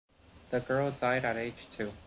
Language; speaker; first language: English; non-native, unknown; Spanish